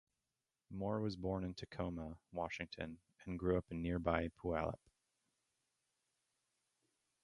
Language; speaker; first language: English; native; English